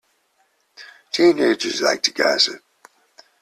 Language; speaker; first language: English; native; English